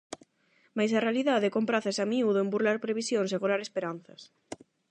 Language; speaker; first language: Galician; non-native, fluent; Spanish